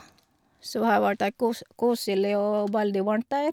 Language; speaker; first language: Norwegian; non-native, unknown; Filipino